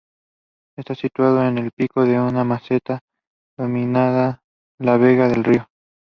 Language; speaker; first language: English; non-native, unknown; Spanish